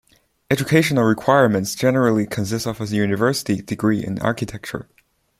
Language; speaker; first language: English; non-native, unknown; Chinese